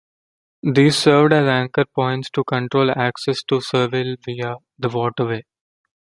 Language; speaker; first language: English; non-native, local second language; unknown